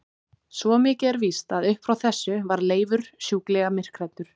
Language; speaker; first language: Icelandic; native; Icelandic